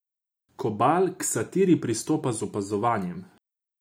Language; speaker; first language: Slovenian; non-native, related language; Croatian